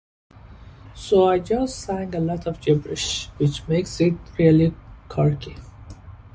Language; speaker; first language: English; non-native, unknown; Persian